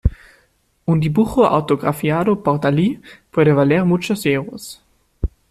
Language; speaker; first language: Spanish; non-native, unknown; German